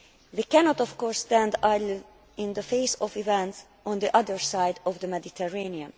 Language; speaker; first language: English; non-native, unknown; Hungarian